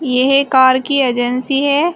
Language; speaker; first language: Hindi; native; Hindi